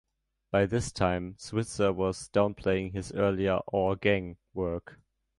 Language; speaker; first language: English; non-native, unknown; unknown